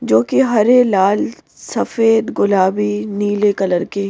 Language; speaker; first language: Hindi; native; Hindi